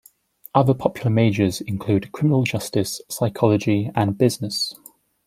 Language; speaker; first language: English; native; English